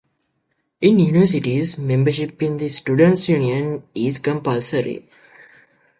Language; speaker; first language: English; native; English